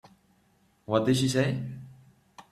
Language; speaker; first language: English; native; English